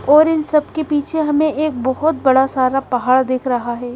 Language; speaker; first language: Hindi; native; Hindi